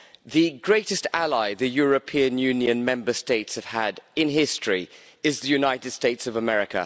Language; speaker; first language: English; native; English